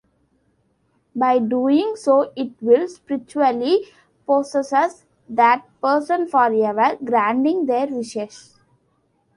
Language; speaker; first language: English; non-native, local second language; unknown